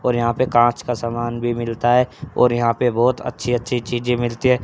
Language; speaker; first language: Hindi; native; Hindi